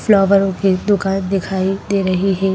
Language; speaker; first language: Hindi; native; Hindi